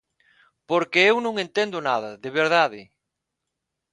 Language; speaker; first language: Galician; non-native, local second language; Spanish